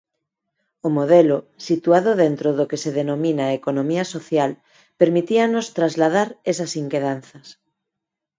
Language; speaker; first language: Galician; non-native, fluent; Spanish